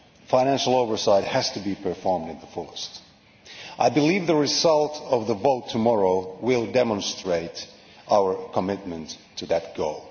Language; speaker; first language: English; non-native, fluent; Finnish